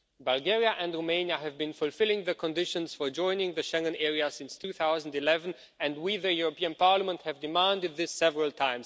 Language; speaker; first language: English; non-native, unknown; Romanian